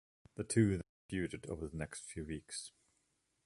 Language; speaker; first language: English; non-native, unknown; German